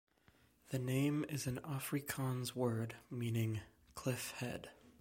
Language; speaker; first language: English; native; English